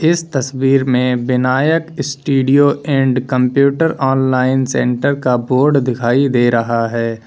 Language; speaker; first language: Hindi; native; Hindi